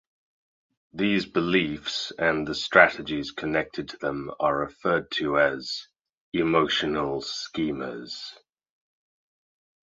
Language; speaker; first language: English; native; English